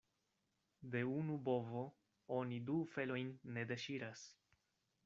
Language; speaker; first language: Esperanto; non-native, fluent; Spanish